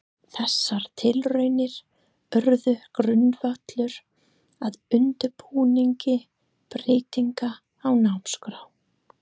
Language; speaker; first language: Icelandic; non-native, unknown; English